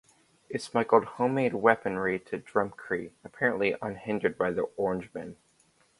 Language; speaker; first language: English; native; English